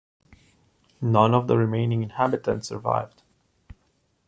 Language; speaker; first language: English; non-native, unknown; Portuguese